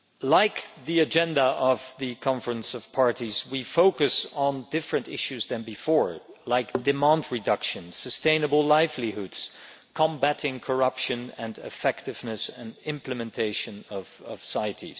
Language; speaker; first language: English; non-native, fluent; Dutch